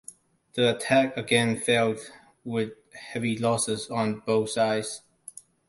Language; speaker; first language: English; non-native, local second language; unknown